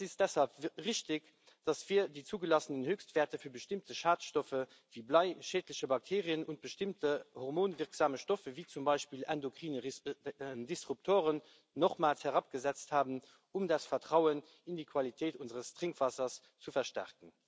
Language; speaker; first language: German; non-native, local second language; Luxembourgish